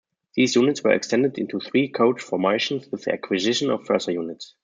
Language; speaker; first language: English; non-native, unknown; German